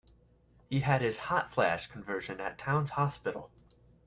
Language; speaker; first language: English; native; English